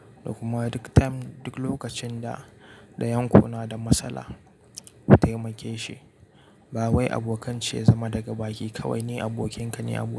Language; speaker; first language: Hausa; native; Hausa